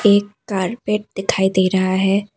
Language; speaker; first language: Hindi; non-native, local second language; Assamese